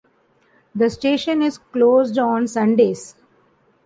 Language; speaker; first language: English; non-native, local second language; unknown